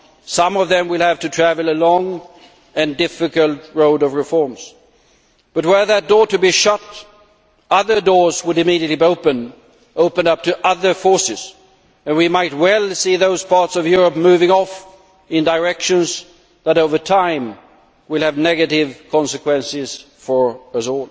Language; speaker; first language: English; non-native, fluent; Swedish